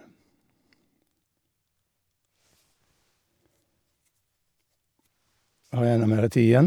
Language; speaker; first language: Norwegian; native; Norwegian